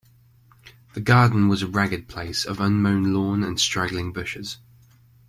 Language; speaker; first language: English; native; English